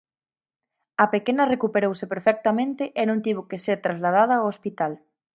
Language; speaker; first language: Galician; native; Galician